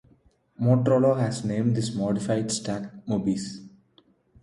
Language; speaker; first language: English; non-native, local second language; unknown